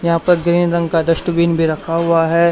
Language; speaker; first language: Hindi; native; Hindi